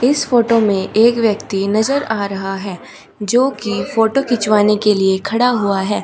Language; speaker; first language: Hindi; native; Hindi